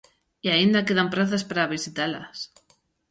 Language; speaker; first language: Galician; native; Galician